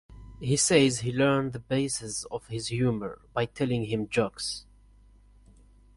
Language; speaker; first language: English; non-native, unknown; Kabyle